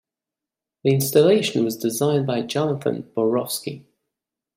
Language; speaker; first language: English; non-native, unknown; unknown